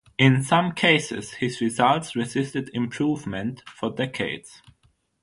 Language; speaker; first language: English; non-native, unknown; German